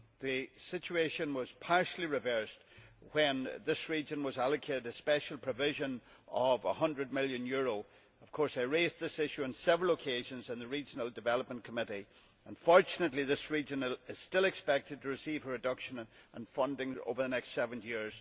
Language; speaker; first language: English; native; English